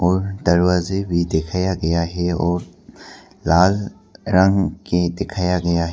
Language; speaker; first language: Hindi; non-native, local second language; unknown